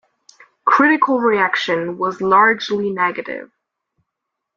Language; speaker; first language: English; non-native, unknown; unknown